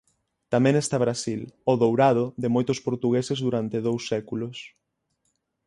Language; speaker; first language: Galician; native; Galician